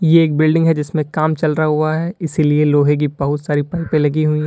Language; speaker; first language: Hindi; native; Hindi